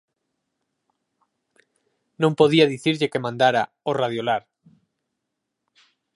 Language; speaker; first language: Galician; native; Galician